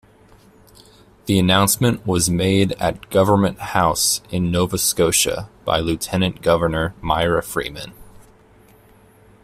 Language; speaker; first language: English; native; English